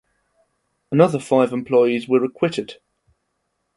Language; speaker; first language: English; non-native, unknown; German